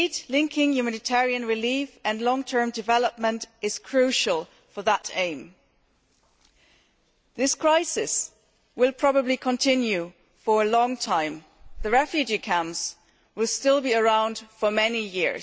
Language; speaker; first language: English; non-native, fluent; German